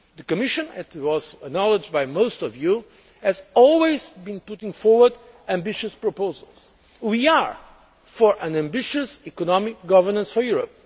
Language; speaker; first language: English; non-native, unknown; Portuguese